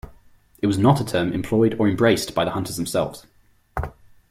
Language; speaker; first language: English; non-native, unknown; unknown